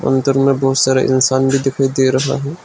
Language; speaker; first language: Hindi; non-native, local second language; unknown